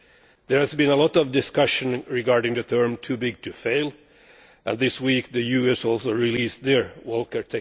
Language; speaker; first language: English; non-native, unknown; Finnish